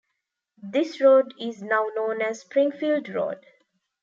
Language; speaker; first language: English; non-native, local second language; Tamil